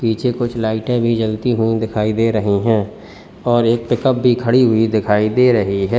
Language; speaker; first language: Hindi; native; Hindi